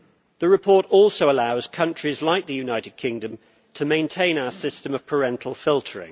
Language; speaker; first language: English; native; English